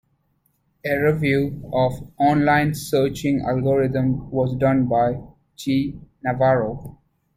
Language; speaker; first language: English; native; English